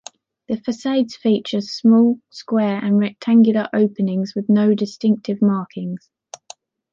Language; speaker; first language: English; native; English